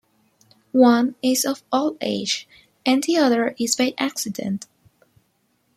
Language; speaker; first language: English; non-native, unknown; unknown